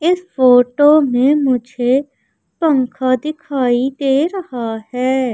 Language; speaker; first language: Hindi; native; Hindi